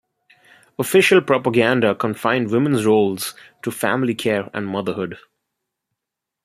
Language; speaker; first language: English; non-native, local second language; Bangla